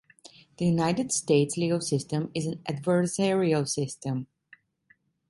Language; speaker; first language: English; non-native, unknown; Italian